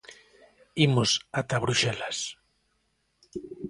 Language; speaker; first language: Galician; native; Galician